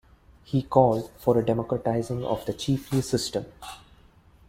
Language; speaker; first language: English; non-native, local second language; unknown